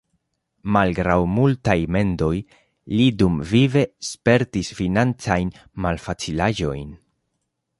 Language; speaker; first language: Esperanto; non-native, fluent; Spanish